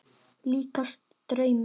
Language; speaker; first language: Icelandic; native; Icelandic